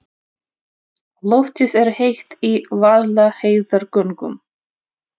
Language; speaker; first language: Icelandic; non-native, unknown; Russian